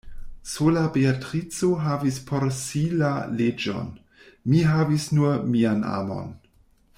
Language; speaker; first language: Esperanto; non-native, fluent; German